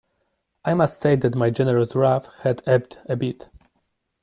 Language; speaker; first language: English; non-native, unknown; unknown